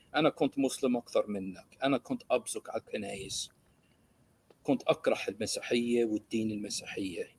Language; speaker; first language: Arabic; early bilingual, other home language; English